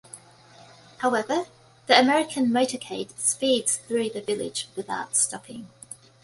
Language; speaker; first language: English; native; English